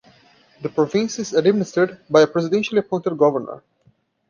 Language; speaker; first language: English; non-native, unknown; Portuguese